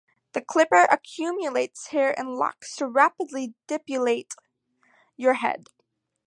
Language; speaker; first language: English; native; English